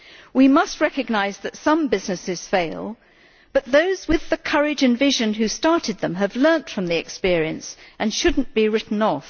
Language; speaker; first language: English; native; English